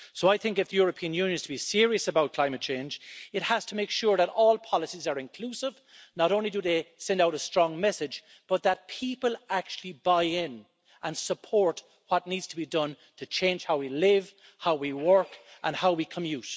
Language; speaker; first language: English; native; English